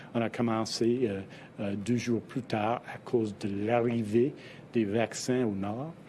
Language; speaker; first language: French; non-native, fluent; English